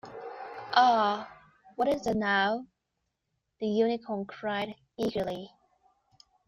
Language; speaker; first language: English; non-native, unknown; Chinese